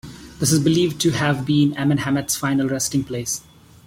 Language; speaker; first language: English; non-native, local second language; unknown